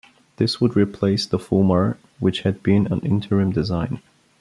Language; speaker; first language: English; non-native, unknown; Bulgarian